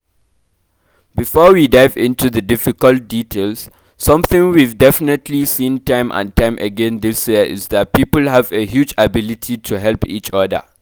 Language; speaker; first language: English; non-native, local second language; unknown